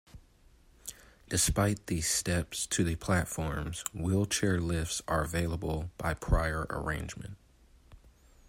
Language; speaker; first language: English; native; English